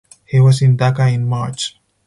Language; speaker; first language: English; non-native, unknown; Spanish